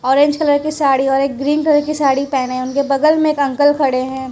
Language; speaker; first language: Hindi; non-native, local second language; Gujarati